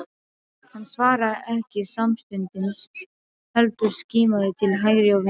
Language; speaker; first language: Icelandic; non-native, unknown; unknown